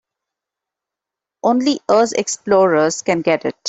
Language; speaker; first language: English; non-native, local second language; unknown